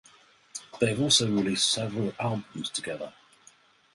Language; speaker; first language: English; native; English